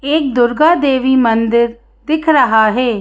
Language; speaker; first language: Hindi; native; Hindi